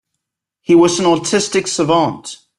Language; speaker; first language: English; native; English